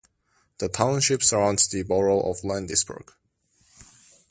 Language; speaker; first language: English; non-native, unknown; Korean